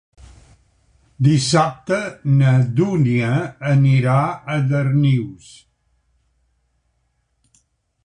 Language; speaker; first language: Catalan; native; Catalan